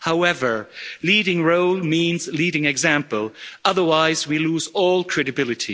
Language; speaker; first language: English; non-native, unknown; Luxembourgish